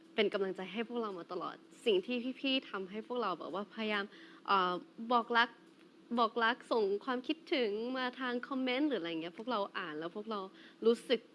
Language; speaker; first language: Thai; native; Thai